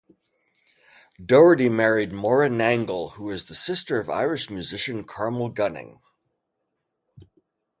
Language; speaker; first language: English; native; English